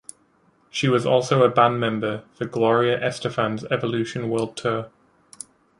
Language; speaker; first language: English; native; English